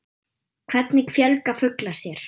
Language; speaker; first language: Icelandic; non-native, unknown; German